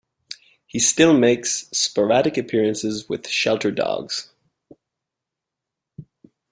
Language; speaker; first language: English; native; English